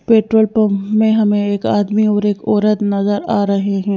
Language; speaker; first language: Hindi; native; Hindi